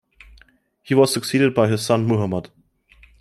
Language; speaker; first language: English; non-native, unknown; German